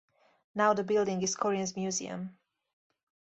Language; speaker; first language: English; native; English